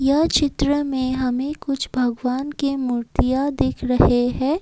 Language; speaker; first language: Hindi; non-native, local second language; Assamese